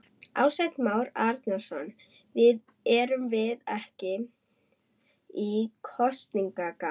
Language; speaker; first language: Icelandic; non-native, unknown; German